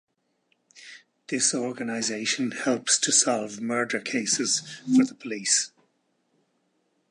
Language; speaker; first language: English; native; English